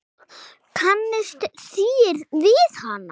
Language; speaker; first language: Icelandic; non-native, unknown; English